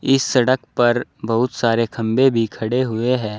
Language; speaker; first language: Hindi; native; Hindi